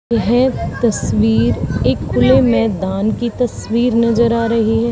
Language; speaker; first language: Hindi; native; Hindi